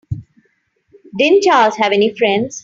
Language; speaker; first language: English; non-native, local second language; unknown